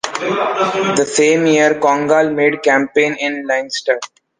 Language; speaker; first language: English; non-native, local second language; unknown